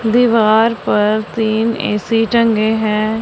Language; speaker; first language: Hindi; non-native, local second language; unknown